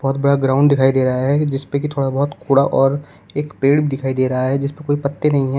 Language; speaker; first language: Hindi; native; Hindi